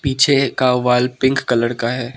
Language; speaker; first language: Hindi; non-native, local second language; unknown